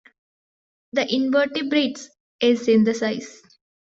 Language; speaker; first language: English; non-native, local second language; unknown